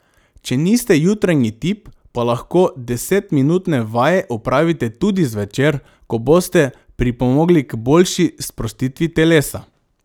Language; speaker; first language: Slovenian; non-native, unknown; Macedonian